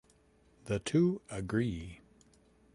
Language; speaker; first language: English; native; English